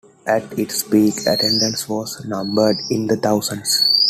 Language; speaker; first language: English; non-native, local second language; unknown